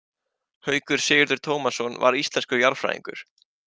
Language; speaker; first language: Icelandic; native; Icelandic